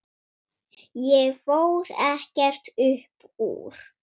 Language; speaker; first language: Icelandic; non-native, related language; Swedish